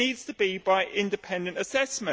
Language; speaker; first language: English; native; English